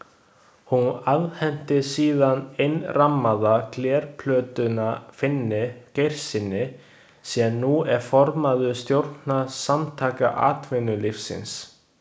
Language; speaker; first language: Icelandic; non-native, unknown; Chinese